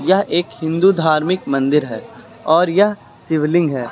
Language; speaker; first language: Hindi; native; Hindi